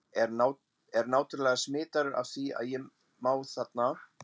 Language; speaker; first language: Icelandic; non-native, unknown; German